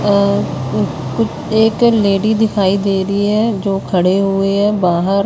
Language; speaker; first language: Hindi; native; Hindi